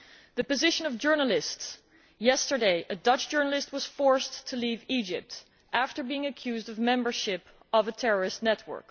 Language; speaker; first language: English; non-native, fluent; Dutch